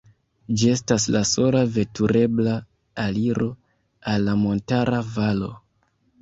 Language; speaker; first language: Esperanto; non-native, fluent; Kinyarwanda